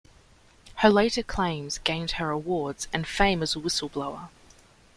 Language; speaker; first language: English; native; English